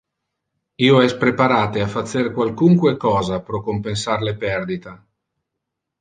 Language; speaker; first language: Interlingua; non-native, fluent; Italian